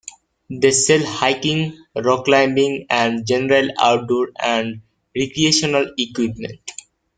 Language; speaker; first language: English; native; English